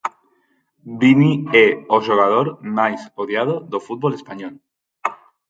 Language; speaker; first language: Galician; non-native, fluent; Spanish